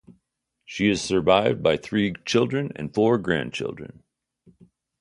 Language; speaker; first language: English; native; English